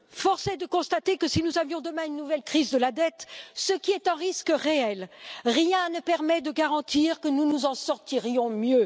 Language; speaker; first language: French; native; French